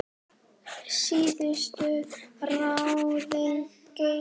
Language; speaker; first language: Icelandic; native; Icelandic